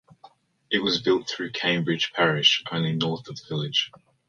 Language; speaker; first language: English; native; English